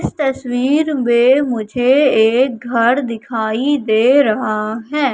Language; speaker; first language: Hindi; native; Hindi